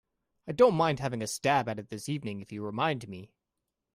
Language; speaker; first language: English; native; English